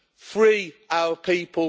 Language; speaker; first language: English; native; English